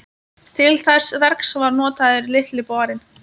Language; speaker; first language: Icelandic; non-native, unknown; Lithuanian